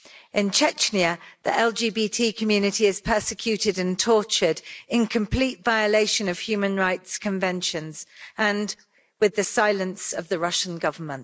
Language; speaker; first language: English; native; English